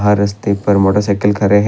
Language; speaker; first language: Hindi; non-native, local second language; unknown